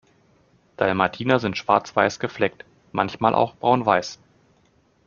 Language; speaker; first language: German; native; German